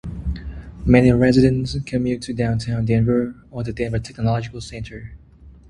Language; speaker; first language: English; native; English